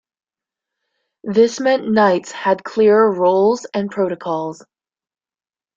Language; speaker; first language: English; native; English